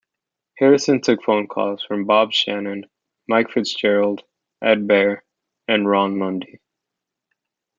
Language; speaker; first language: English; native; English